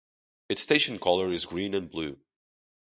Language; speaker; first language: English; non-native, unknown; Portuguese